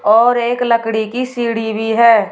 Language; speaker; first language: Hindi; native; Hindi